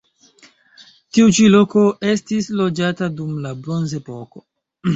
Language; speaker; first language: Esperanto; non-native, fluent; Chinese